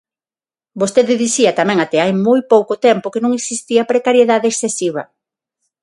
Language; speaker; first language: Galician; non-native, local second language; Spanish